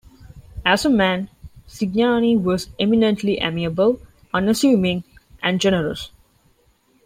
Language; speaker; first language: English; non-native, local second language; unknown